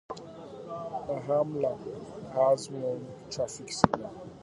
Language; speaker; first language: English; native; English